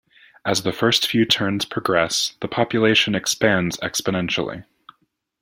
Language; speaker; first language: English; native; English